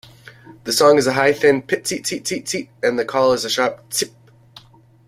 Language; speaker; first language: English; native; English